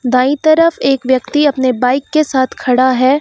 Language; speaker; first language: Hindi; native; Hindi